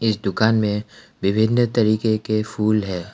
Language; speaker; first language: Hindi; non-native, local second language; Assamese